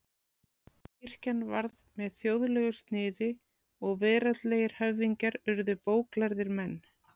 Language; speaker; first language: Icelandic; native; Icelandic